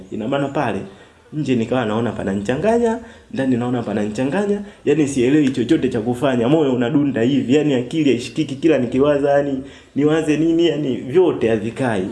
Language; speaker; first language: Swahili; native; Swahili